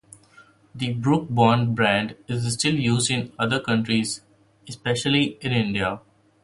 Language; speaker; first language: English; non-native, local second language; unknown